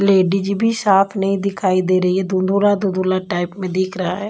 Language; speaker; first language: Hindi; non-native, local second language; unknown